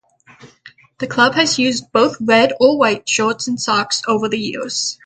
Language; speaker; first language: English; native; English